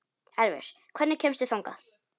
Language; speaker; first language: Icelandic; non-native, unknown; Polish